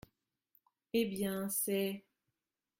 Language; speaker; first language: French; non-native, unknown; German